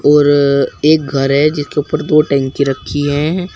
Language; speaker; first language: Hindi; native; Hindi